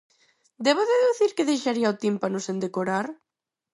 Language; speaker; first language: Galician; non-native, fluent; Spanish